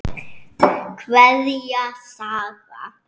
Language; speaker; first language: Icelandic; native; Icelandic